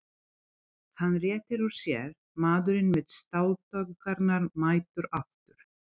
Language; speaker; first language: Icelandic; non-native, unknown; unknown